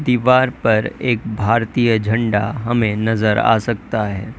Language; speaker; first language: Hindi; native; Hindi